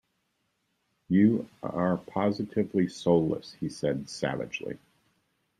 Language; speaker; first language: English; native; English